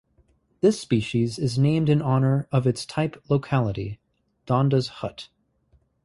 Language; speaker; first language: English; native; English